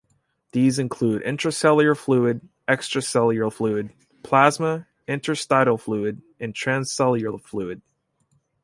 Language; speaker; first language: English; native; English